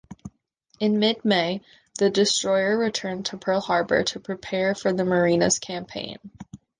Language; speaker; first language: English; native; English